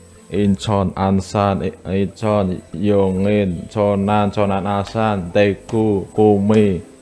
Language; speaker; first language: Korean; non-native, fluent; Indonesian